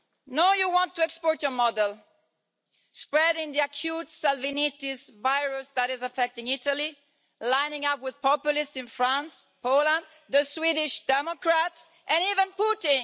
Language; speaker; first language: English; non-native, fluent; Italian